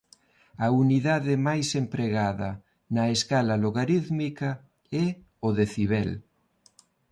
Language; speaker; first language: Galician; non-native, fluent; Spanish